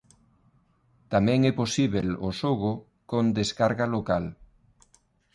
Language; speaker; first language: Galician; non-native, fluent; Spanish